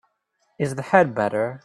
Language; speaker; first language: English; native; English